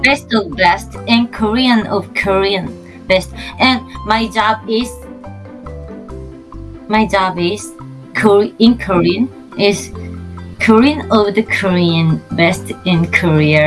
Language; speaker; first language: English; non-native, learner; Korean